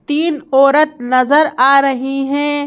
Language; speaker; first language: Hindi; native; Hindi